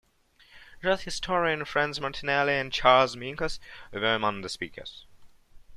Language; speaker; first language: English; non-native, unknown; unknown